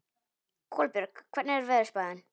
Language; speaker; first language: Icelandic; non-native, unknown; Polish